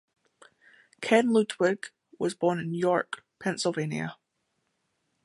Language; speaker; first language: English; native; English